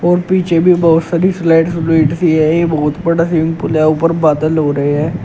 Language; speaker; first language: Hindi; native; Hindi